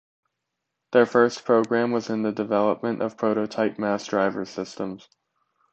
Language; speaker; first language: English; native; English